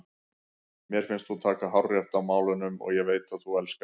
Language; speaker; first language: Icelandic; native; Icelandic